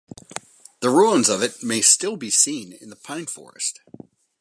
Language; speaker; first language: English; native; English